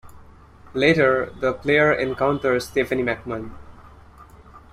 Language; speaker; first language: English; non-native, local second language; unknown